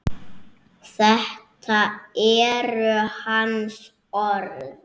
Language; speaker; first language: Icelandic; native; Icelandic